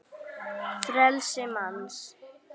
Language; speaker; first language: Icelandic; native; Icelandic